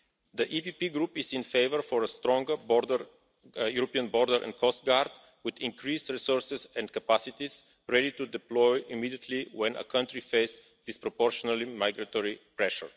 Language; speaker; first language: English; non-native, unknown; Bulgarian